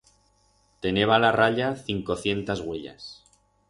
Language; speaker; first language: Aragonese; non-native, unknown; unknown